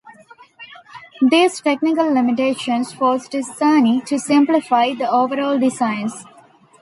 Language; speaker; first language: English; non-native, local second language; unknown